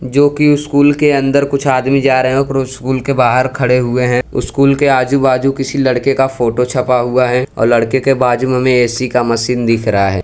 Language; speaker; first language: Hindi; non-native, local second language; Gujarati